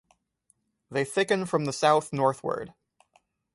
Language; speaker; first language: English; native; English